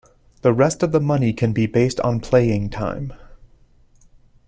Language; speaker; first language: English; native; English